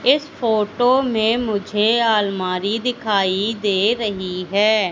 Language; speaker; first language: Hindi; native; Hindi